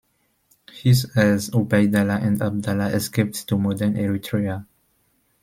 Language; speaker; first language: English; non-native, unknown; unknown